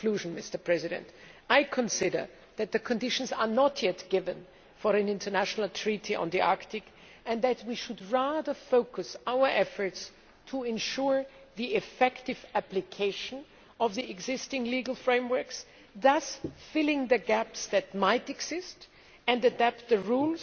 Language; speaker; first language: English; non-native, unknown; German